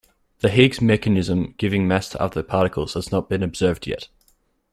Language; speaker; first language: English; native; English